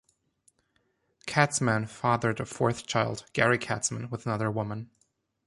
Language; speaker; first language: English; non-native, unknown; German